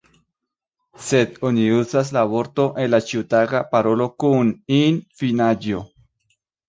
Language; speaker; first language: Esperanto; non-native, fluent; Spanish